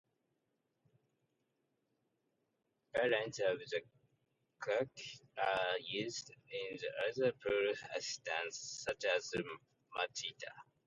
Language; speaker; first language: English; non-native, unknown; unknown